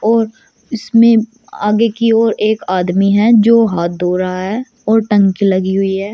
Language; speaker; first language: Hindi; native; Hindi